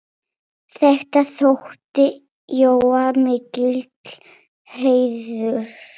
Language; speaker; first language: Icelandic; non-native, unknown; Polish